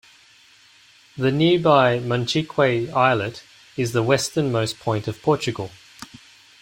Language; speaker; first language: English; native; English